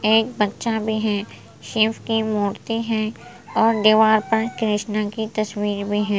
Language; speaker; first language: Hindi; non-native, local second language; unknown